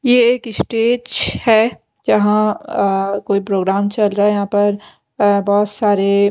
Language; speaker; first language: Hindi; non-native, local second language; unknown